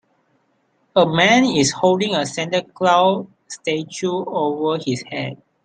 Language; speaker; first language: English; non-native, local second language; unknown